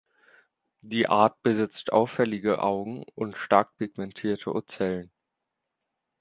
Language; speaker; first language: German; native; German